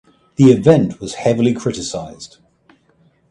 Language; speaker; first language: English; native; English